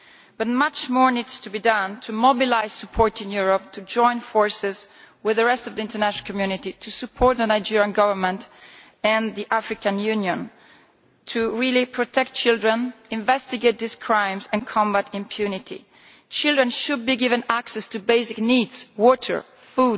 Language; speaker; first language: English; non-native, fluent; Italian